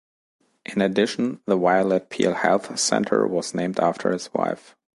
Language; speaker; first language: English; non-native, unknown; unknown